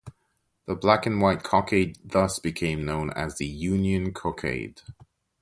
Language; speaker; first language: English; non-native, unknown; French